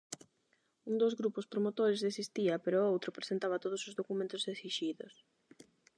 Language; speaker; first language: Galician; non-native, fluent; Spanish